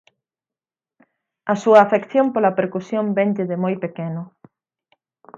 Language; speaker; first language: Galician; native; Galician